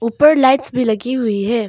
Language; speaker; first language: Hindi; non-native, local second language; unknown